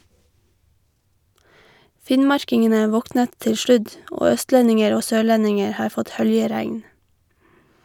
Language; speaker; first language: Norwegian; native; Norwegian